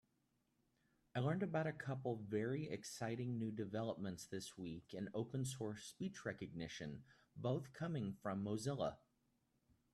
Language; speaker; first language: English; native; English